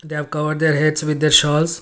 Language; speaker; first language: English; non-native, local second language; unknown